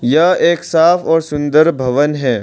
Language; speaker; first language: Hindi; non-native, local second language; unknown